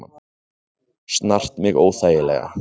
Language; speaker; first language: Icelandic; native; Icelandic